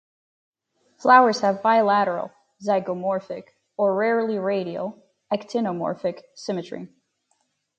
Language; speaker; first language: English; native; English